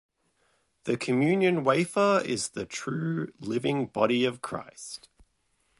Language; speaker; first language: English; native; English